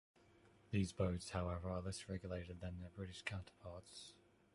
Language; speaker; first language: English; non-native, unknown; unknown